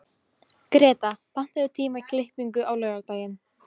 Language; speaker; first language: Icelandic; non-native, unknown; Polish